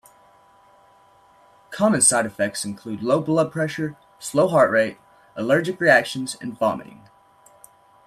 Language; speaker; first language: English; native; English